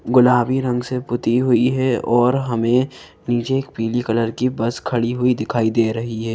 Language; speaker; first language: Hindi; native; Hindi